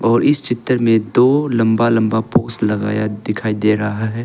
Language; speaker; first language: Hindi; non-native, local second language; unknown